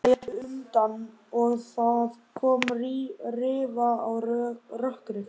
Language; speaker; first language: Icelandic; native; Icelandic